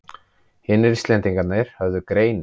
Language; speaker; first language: Icelandic; native; Icelandic